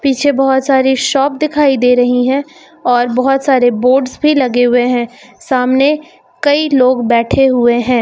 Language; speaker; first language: Hindi; native; Hindi